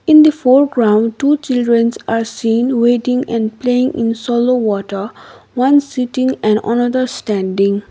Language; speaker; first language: English; non-native, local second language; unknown